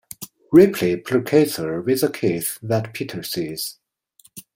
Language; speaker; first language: English; non-native, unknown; Chinese